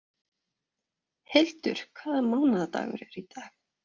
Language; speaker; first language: Icelandic; non-native, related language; Danish